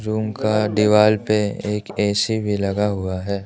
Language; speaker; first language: Hindi; non-native, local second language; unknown